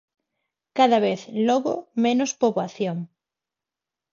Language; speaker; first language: Galician; non-native, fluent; Spanish